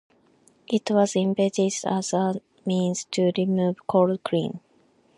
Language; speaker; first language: English; non-native, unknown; Japanese